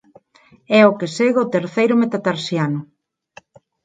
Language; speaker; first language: Galician; non-native, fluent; Spanish